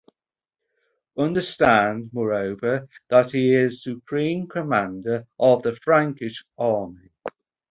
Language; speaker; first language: English; native; English